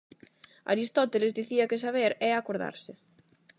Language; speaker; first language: Galician; non-native, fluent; Spanish